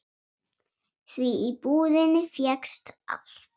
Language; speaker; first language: Icelandic; non-native, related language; Swedish